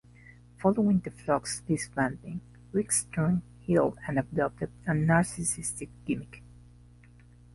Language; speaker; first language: English; non-native, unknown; Spanish